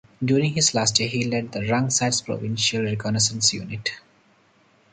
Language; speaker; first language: English; non-native, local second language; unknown